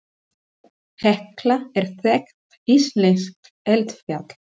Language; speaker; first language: Icelandic; non-native, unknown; Spanish